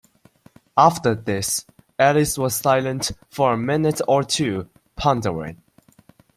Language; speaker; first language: English; non-native, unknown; Chinese